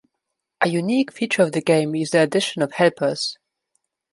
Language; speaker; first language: English; non-native, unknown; Slovenian